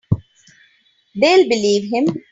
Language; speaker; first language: English; non-native, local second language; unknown